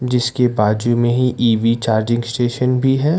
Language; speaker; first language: Hindi; non-native, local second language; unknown